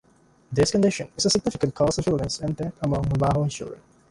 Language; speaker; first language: English; non-native, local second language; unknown